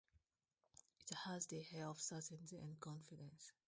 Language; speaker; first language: English; non-native, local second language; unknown